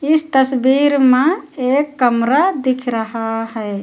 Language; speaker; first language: Hindi; native; Hindi